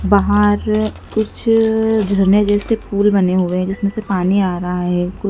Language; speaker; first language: Hindi; native; Hindi